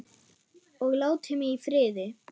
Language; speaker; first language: Icelandic; non-native, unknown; German